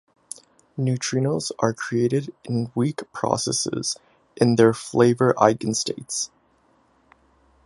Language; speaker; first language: English; native; English